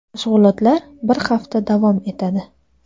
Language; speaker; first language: Uzbek; native; Uzbek